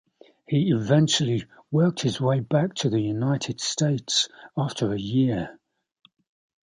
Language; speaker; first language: English; native; English